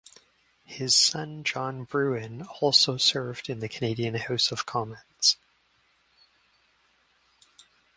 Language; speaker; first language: English; native; English